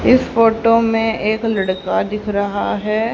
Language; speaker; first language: Hindi; native; Hindi